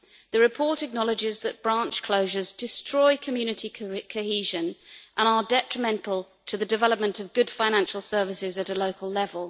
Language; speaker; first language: English; native; English